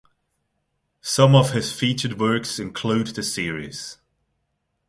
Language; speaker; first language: English; non-native, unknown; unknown